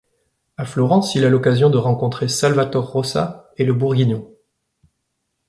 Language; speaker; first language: French; native; French